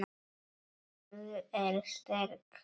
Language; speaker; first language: Icelandic; non-native, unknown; Polish